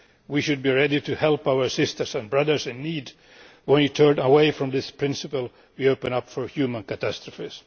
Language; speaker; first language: English; non-native, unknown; Finnish